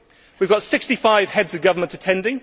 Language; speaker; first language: English; native; English